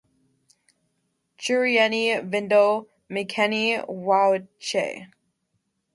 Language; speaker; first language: English; native; English